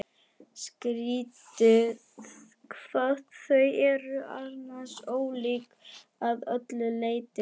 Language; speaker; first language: Icelandic; non-native, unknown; German